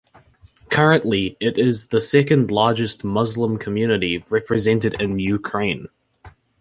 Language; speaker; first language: English; native; English